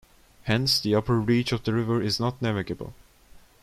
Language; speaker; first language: English; non-native, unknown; Turkish